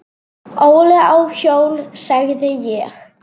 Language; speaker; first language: Icelandic; non-native, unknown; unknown